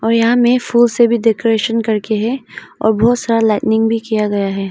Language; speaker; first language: Hindi; non-native, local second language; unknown